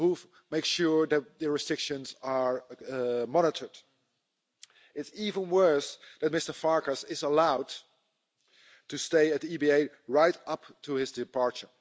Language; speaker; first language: English; non-native, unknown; Dutch